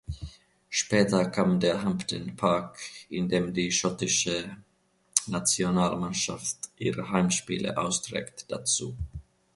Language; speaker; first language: German; non-native, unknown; Finnish